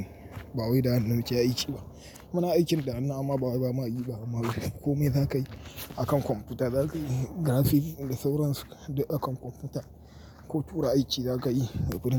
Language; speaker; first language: Hausa; native; Hausa